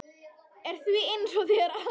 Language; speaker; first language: Icelandic; non-native, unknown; Polish